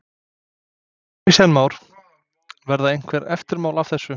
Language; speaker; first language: Icelandic; non-native, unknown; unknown